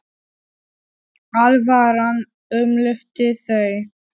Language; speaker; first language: Icelandic; non-native, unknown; Polish